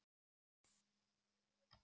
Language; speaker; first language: Icelandic; native; Icelandic